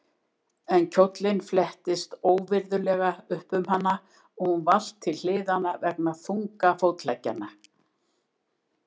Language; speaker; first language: Icelandic; native; Icelandic